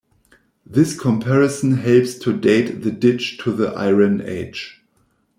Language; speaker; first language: English; non-native, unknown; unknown